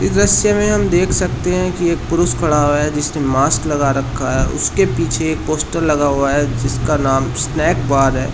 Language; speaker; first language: Hindi; native; Hindi